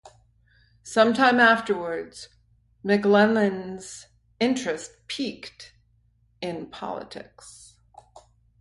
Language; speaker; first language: English; native; English